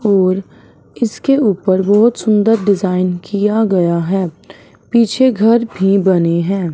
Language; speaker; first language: Hindi; non-native, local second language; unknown